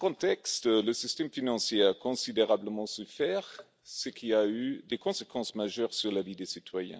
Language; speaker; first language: French; non-native, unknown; German